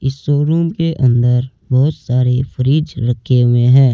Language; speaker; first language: Hindi; native; Hindi